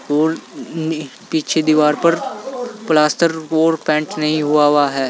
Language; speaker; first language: Hindi; native; Hindi